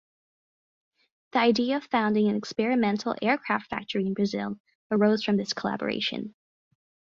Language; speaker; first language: English; native; English